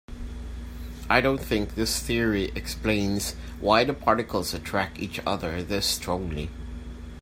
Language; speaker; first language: English; non-native, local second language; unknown